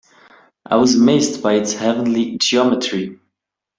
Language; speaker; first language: English; non-native, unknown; German